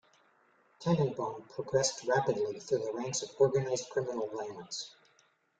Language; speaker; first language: English; native; English